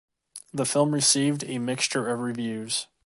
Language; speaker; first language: English; native; English